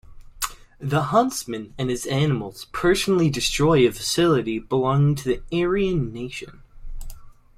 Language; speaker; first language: English; native; English